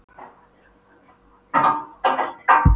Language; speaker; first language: Icelandic; non-native, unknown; Polish